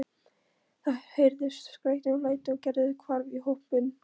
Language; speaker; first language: Icelandic; non-native, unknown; Polish